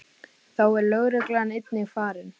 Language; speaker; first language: Icelandic; native; Icelandic